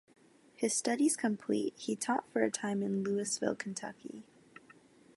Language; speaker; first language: English; native; English